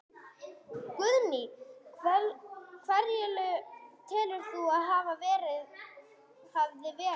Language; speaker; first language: Icelandic; non-native, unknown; English